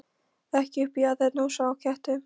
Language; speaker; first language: Icelandic; non-native, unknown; Polish